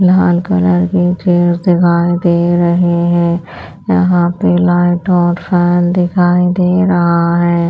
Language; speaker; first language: Hindi; non-native, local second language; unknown